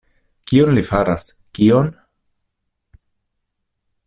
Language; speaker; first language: Esperanto; non-native, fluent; Italian